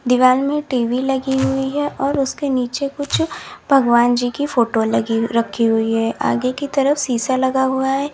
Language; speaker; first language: Hindi; native; Hindi